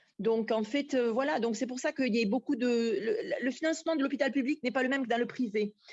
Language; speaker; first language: French; native; French